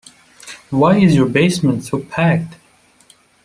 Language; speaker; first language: English; non-native, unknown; Persian